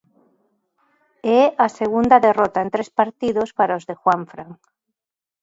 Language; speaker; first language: Galician; native; Galician